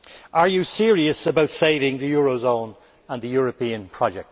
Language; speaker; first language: English; native; English